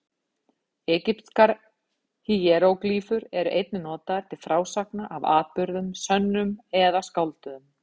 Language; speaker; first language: Icelandic; native; Icelandic